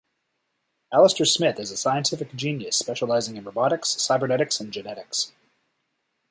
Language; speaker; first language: English; native; English